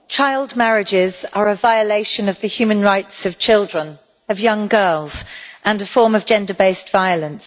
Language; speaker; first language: English; native; English